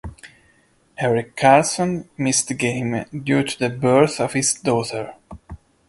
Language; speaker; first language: English; non-native, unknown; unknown